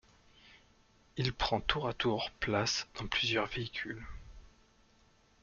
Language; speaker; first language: French; native; French